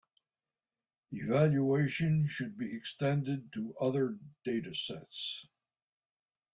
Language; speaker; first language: English; native; English